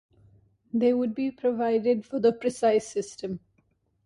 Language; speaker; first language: English; non-native, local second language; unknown